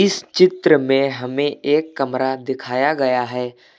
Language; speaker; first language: Hindi; native; Hindi